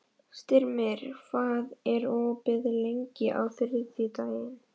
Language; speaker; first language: Icelandic; non-native, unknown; Polish